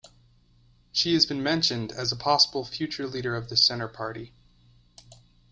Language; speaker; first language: English; native; English